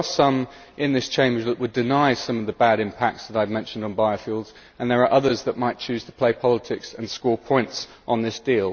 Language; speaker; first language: English; native; English